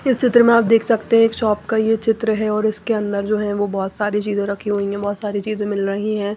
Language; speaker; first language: Hindi; non-native, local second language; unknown